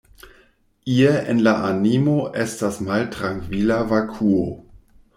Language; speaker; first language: Esperanto; non-native, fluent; German